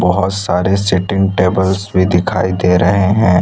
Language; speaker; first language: Hindi; non-native, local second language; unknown